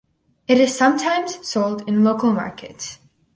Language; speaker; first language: English; native; English